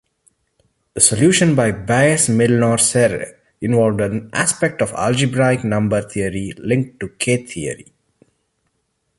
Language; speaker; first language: English; non-native, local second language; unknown